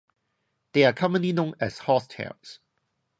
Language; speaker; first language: English; non-native, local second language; Cantonese